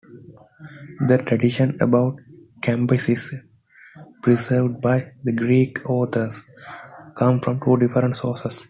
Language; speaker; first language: English; non-native, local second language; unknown